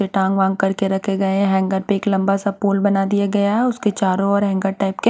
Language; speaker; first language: Hindi; non-native, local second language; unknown